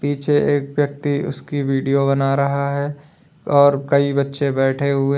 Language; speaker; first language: Hindi; native; Hindi